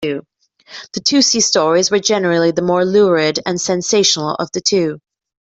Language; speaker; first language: English; native; English